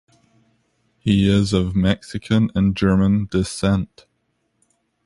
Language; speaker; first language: English; native; English